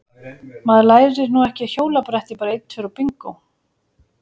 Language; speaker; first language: Icelandic; native; Icelandic